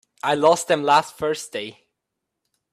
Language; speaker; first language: English; native; English